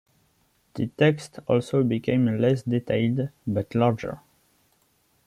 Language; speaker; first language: English; non-native, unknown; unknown